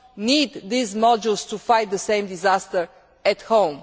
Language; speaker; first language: English; non-native, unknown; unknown